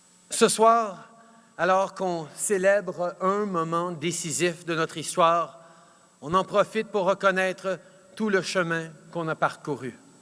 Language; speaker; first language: French; early bilingual, heritage; French